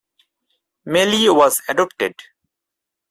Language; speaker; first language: English; non-native, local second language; Bangla